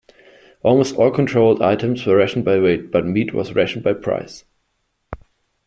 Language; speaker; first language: English; non-native, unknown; German